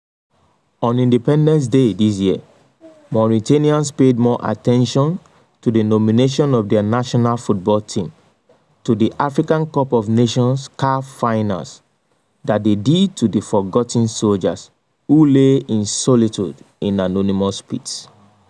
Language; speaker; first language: English; non-native, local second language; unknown